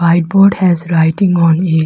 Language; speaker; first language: English; non-native, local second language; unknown